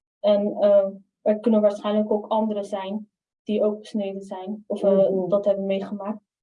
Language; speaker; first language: Dutch; early bilingual, other home language; Somali